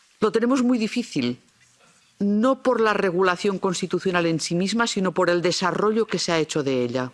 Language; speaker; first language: Spanish; non-native, local second language; Catalan